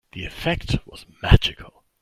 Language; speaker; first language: English; non-native, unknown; German